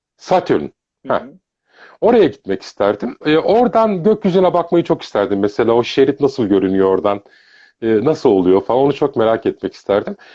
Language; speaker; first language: Turkish; early bilingual, heritage; Turkish